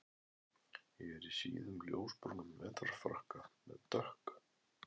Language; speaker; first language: Icelandic; native; Icelandic